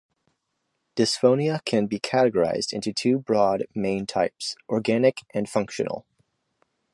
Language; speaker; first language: English; native; English